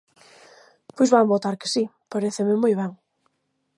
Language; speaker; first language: Galician; native; Galician